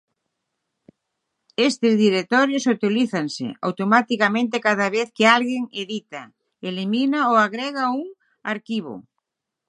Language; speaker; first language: Galician; native; Galician